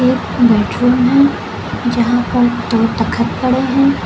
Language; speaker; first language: Hindi; native; Hindi